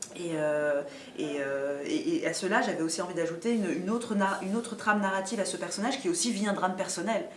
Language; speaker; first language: French; early bilingual, other home language; Arabic